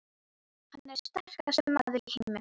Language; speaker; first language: Icelandic; non-native, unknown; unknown